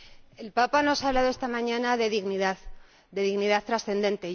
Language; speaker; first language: Spanish; native; Spanish